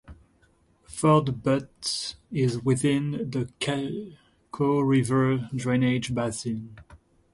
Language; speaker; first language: English; non-native, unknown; French